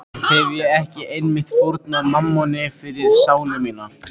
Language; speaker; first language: Icelandic; native; Icelandic